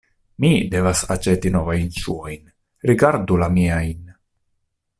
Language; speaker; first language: Esperanto; non-native, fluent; Italian